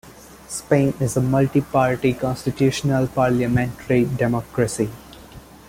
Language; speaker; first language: English; non-native, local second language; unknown